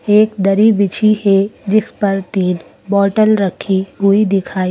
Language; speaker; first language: Hindi; native; Hindi